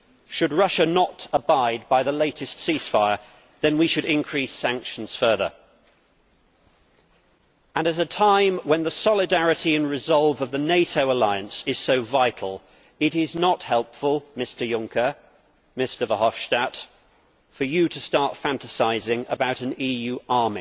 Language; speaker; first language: English; native; English